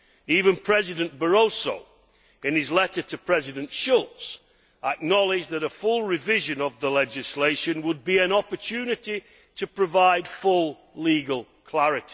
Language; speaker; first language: English; native; English